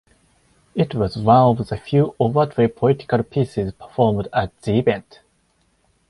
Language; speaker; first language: English; non-native, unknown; Japanese